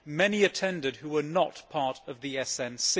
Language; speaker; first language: English; native; English